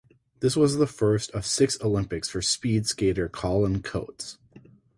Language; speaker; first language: English; native; English